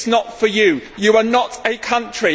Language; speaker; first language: English; native; English